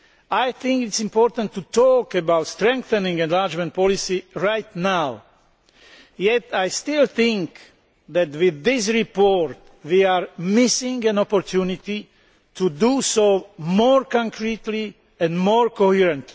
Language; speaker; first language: English; non-native, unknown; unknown